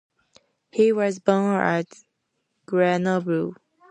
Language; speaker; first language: English; native; English